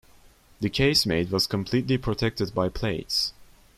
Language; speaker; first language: English; non-native, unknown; Turkish